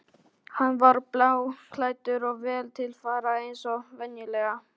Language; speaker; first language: Icelandic; non-native, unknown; Polish